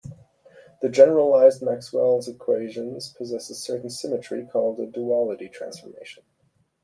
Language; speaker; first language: English; non-native, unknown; German